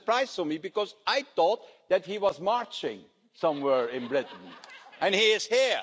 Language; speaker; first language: English; non-native, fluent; Dutch